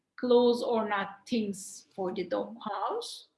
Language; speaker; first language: English; non-native, fluent; Turkish